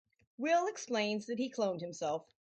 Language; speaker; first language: English; native; English